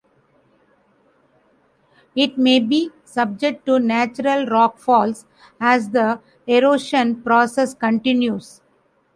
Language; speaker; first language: English; non-native, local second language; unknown